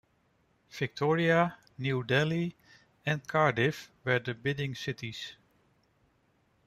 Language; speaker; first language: English; non-native, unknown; Dutch